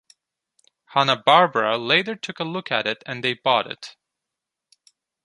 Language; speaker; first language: English; non-native, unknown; Turkish